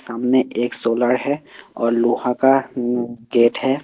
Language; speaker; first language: Hindi; non-native, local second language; Assamese